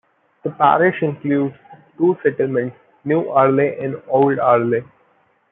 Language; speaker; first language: English; non-native, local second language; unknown